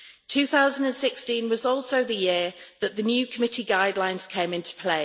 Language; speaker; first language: English; native; English